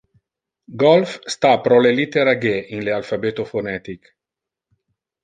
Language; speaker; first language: Interlingua; non-native, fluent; Italian